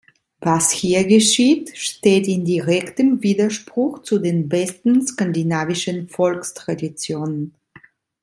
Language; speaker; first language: German; non-native, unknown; Italian